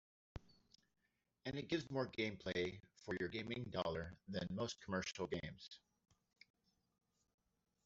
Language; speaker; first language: English; native; English